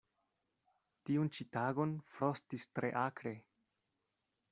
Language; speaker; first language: Esperanto; non-native, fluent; Spanish